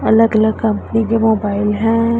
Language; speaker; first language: Hindi; non-native, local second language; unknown